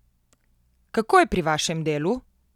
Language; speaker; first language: Slovenian; native; Slovenian